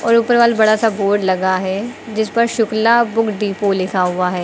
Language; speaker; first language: Hindi; native; Hindi